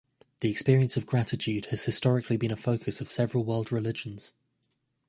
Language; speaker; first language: English; native; English